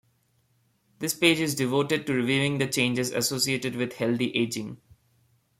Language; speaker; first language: English; non-native, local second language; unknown